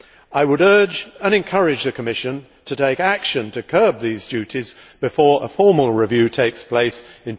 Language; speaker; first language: English; native; English